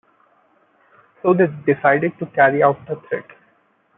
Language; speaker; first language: English; non-native, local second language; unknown